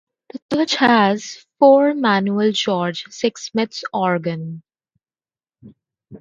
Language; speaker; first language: English; non-native, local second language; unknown